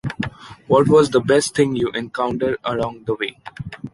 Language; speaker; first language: English; non-native, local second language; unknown